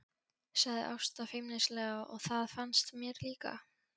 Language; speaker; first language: Icelandic; non-native, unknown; Polish